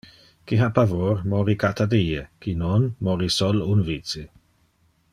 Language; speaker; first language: Interlingua; non-native, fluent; Dutch